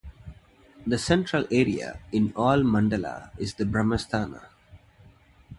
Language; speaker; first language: English; non-native, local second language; Tamil